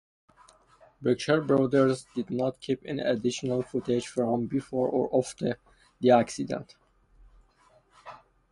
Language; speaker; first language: English; non-native, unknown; Persian